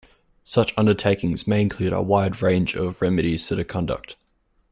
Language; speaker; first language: English; native; English